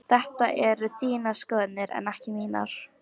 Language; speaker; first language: Icelandic; non-native, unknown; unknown